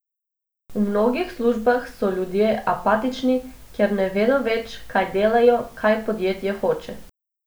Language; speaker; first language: Slovenian; non-native, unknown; Macedonian